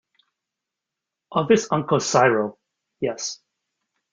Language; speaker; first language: English; native; English